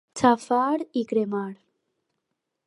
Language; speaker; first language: Catalan; non-native, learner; Spanish